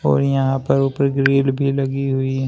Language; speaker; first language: Hindi; native; Hindi